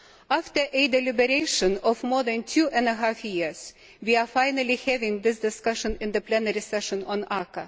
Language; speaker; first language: English; non-native, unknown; Lithuanian